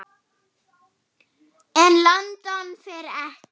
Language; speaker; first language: Icelandic; non-native, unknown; German